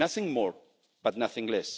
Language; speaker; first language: English; non-native, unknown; Spanish